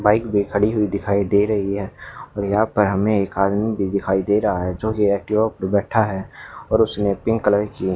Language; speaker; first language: Hindi; native; Hindi